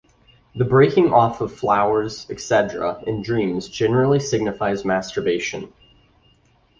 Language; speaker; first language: English; native; English